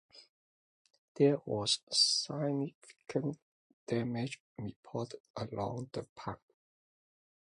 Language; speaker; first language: English; non-native, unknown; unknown